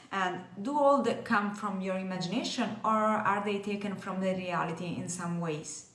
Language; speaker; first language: English; non-native, fluent; Italian